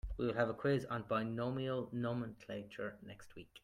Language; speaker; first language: English; native; English